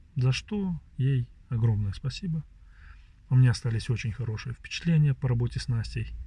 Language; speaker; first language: Russian; native; Russian